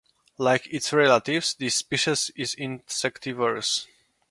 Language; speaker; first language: English; non-native, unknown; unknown